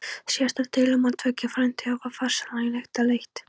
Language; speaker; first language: Icelandic; non-native, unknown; Polish